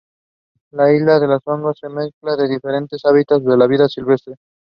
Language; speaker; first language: English; non-native, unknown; Spanish